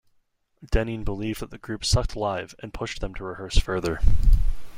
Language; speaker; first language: English; native; English